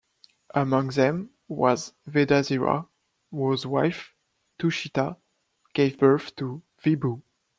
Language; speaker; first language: English; non-native, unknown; French